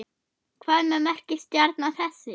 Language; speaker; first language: Icelandic; non-native, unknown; German